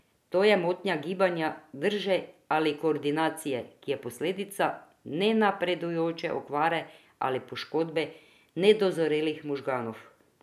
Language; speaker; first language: Slovenian; non-native, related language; Croatian